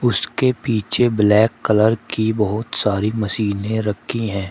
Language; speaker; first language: Hindi; native; Hindi